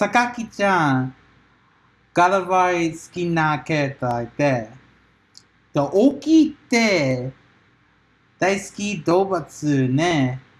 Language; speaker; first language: Japanese; non-native, learner; English